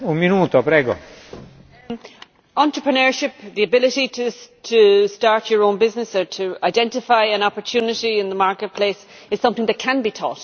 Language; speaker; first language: English; native; English